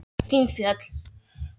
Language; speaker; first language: Icelandic; non-native, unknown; Polish